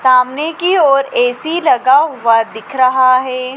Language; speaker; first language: Hindi; native; Hindi